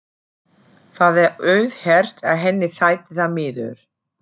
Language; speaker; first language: Icelandic; non-native, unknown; German